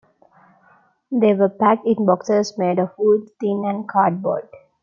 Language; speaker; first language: English; non-native, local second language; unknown